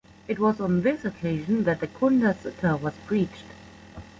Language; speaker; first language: English; non-native, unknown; German